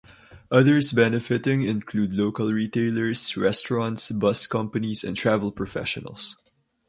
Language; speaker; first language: English; non-native, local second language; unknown